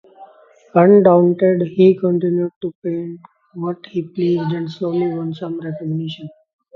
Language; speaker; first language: English; non-native, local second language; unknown